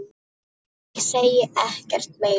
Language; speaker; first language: Icelandic; non-native, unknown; Polish